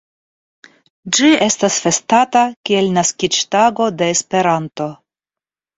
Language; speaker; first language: Esperanto; non-native, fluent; Russian